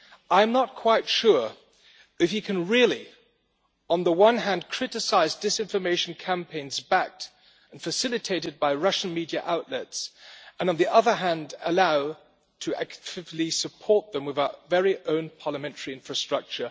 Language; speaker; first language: English; non-native, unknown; German